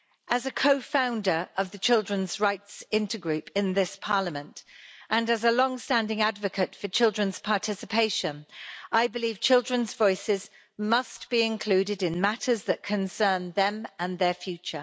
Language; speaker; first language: English; native; English